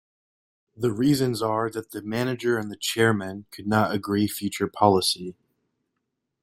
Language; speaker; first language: English; native; English